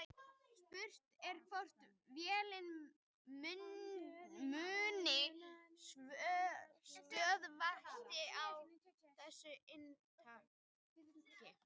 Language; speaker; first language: Icelandic; native; Icelandic